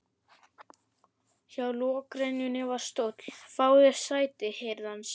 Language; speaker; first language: Icelandic; native; Icelandic